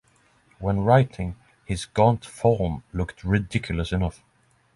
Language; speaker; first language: English; non-native, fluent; Norwegian